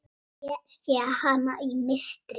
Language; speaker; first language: Icelandic; native; Icelandic